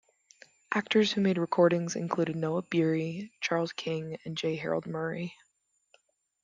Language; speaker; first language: English; non-native, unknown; German